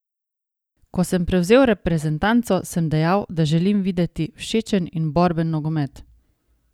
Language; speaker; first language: Slovenian; native; Slovenian